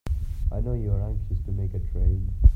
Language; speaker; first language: English; non-native, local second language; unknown